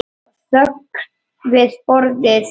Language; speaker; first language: Icelandic; native; Icelandic